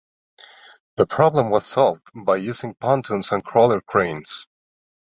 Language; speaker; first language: English; non-native, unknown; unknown